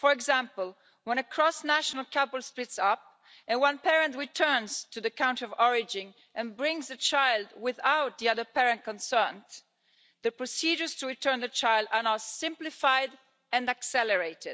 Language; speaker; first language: English; non-native, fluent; Italian